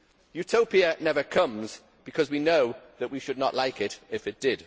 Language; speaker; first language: English; native; English